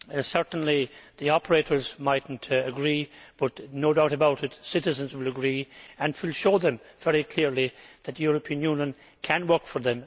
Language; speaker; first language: English; native; English